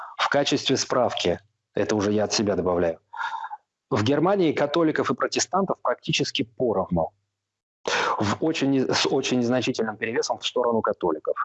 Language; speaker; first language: Russian; native; Russian